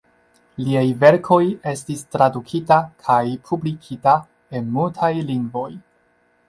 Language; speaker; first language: Esperanto; non-native, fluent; Chinese